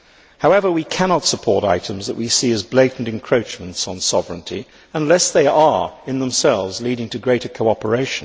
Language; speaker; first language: English; native; English